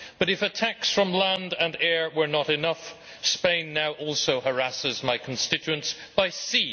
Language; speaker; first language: English; native; English